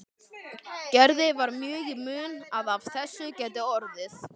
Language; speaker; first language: Icelandic; native; Icelandic